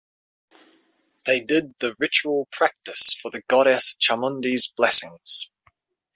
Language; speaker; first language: English; native; English